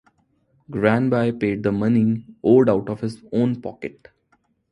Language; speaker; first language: English; non-native, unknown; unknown